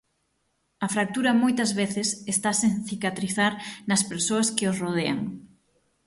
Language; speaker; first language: Galician; native; Galician